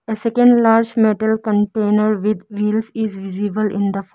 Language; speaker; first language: English; non-native, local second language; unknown